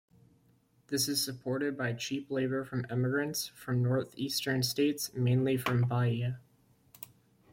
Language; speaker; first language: English; native; English